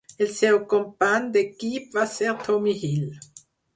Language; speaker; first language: Catalan; non-native, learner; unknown